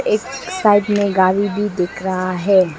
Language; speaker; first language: Hindi; non-native, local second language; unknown